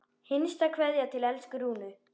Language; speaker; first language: Icelandic; native; Icelandic